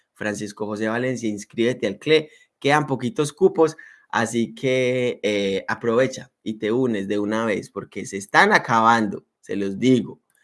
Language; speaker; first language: Spanish; native; Spanish